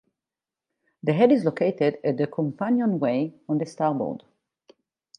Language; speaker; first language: English; non-native, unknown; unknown